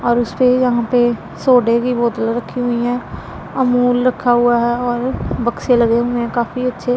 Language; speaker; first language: Hindi; non-native, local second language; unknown